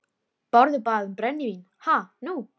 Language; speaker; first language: Icelandic; native; Icelandic